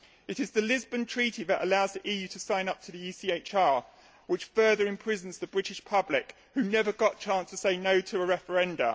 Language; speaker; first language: English; native; English